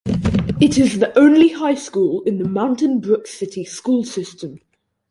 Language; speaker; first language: English; native; English